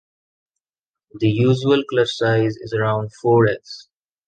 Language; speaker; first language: English; non-native, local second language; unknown